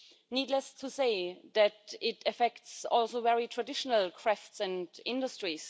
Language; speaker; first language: English; non-native, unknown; German